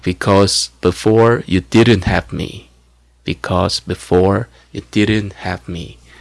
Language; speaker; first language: English; non-native, fluent; Korean